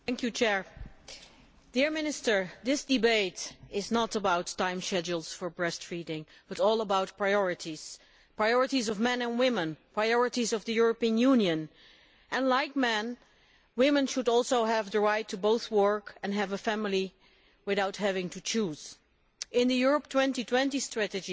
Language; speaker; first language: English; non-native, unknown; Dutch